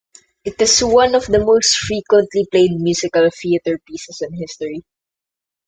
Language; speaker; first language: English; non-native, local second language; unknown